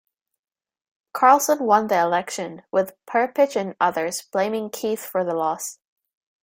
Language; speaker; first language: English; native; English